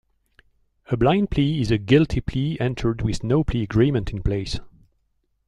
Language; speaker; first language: English; non-native, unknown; French